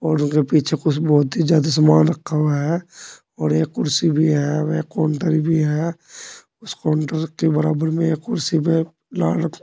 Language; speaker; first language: Hindi; native; Hindi